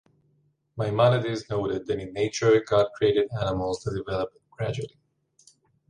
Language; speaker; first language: English; native; English